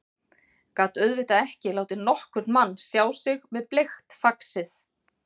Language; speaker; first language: Icelandic; native; Icelandic